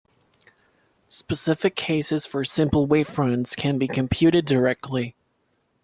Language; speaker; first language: English; non-native, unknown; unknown